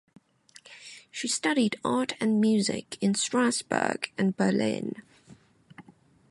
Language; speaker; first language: English; non-native, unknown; Cantonese